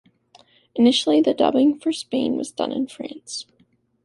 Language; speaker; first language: English; native; English